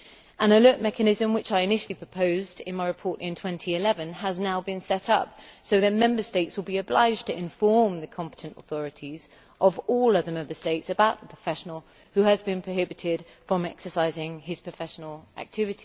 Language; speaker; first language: English; native; English